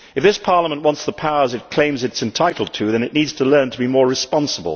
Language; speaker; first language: English; native; English